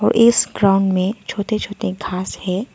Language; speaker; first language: Hindi; non-native, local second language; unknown